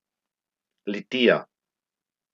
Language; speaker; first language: Slovenian; native; Slovenian